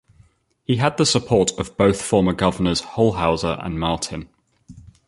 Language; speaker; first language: English; native; English